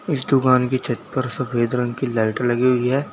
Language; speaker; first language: Hindi; native; Hindi